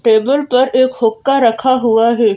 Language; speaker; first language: Hindi; native; Hindi